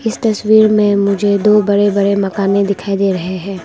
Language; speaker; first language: Hindi; non-native, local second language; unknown